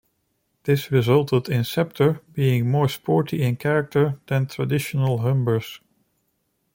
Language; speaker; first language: English; non-native, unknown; Dutch